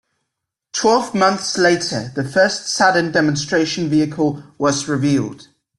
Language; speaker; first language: English; native; English